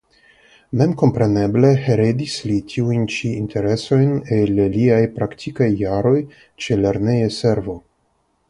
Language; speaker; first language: Esperanto; non-native, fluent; Russian